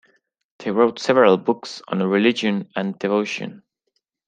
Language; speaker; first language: English; non-native, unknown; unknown